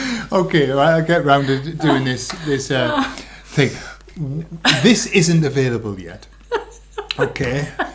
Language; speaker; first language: English; native; English